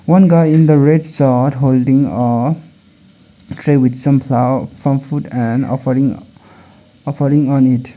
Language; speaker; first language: English; non-native, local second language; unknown